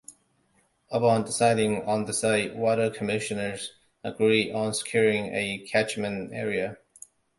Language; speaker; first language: English; non-native, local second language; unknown